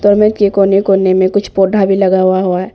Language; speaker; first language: Hindi; non-native, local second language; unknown